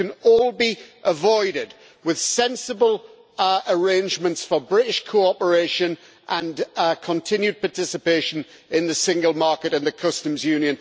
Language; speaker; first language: English; native; English